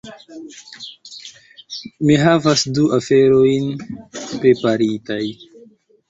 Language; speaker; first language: Esperanto; non-native, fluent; Chinese